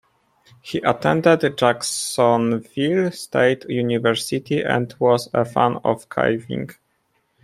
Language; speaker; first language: English; non-native, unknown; Polish